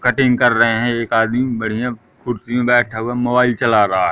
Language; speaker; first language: Hindi; native; Hindi